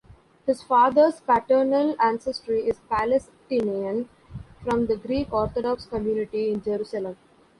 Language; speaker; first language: English; non-native, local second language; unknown